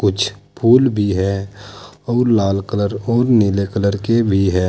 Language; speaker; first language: Hindi; native; Hindi